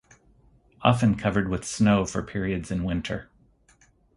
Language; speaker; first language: English; native; English